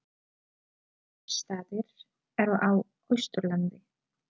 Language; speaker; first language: Icelandic; non-native, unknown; Polish